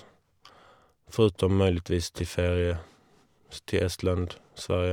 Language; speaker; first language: Norwegian; non-native, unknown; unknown